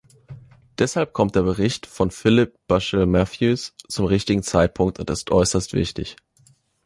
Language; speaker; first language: German; native; German